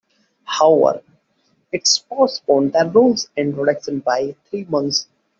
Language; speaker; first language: English; non-native, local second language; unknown